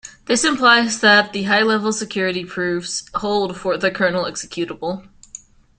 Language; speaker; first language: English; native; English